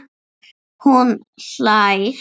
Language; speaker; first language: Icelandic; non-native, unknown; English